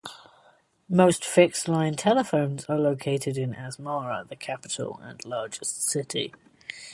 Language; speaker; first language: English; native; English